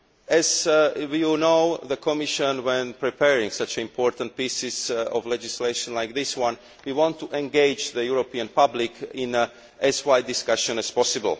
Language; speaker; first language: English; non-native, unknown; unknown